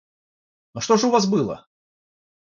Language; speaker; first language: Russian; non-native, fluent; Georgian